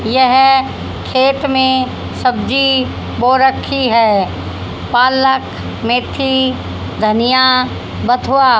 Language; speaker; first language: Hindi; native; Hindi